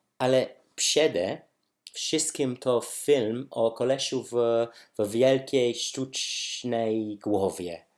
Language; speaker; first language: Polish; non-native, learner; English